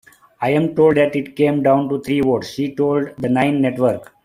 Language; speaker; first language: English; non-native, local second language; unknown